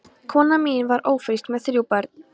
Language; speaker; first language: Icelandic; non-native, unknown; Polish